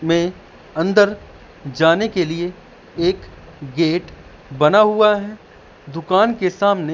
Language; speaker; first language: Hindi; native; Hindi